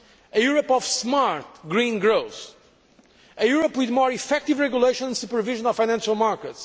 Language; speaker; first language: English; non-native, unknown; Portuguese